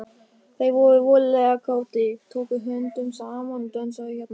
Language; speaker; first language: Icelandic; non-native, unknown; German